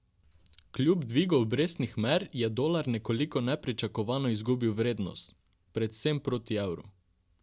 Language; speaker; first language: Slovenian; non-native, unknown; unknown